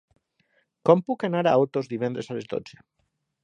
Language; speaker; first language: Catalan; non-native, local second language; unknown